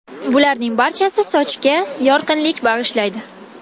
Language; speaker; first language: Uzbek; non-native, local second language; Kazakh